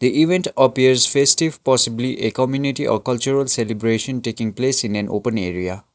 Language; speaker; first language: English; non-native, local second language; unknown